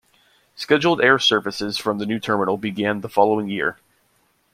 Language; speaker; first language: English; native; English